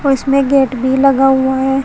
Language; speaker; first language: Hindi; native; Hindi